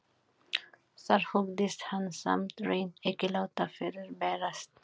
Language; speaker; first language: Icelandic; non-native, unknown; Filipino